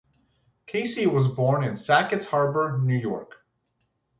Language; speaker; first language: English; native; English